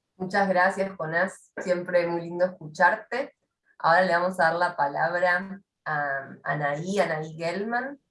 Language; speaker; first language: Spanish; native; Spanish